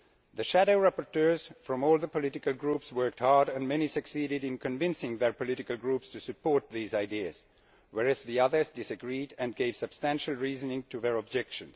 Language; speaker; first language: English; non-native, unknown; Estonian